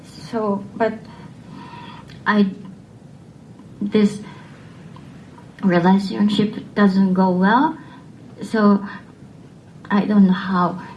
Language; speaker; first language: English; non-native, learner; Japanese